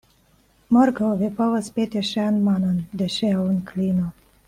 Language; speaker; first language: Esperanto; non-native, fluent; Russian